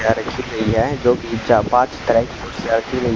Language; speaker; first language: Hindi; native; Hindi